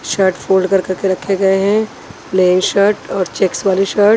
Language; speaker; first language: Hindi; non-native, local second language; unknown